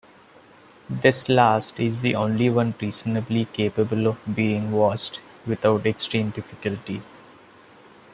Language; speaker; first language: English; non-native, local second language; Malayalam